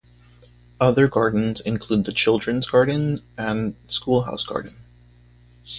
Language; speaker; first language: English; native; English